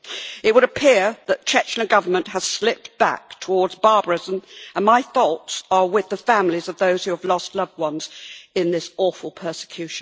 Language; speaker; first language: English; native; English